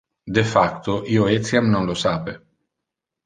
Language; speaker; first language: Interlingua; non-native, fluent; Italian